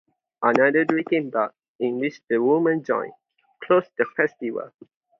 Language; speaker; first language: English; non-native, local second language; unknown